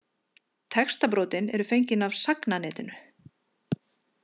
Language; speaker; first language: Icelandic; native; Icelandic